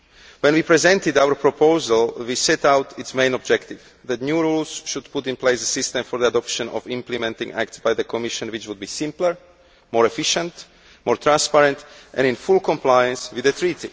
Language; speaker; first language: English; non-native, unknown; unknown